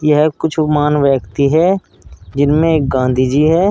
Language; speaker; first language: Hindi; native; Hindi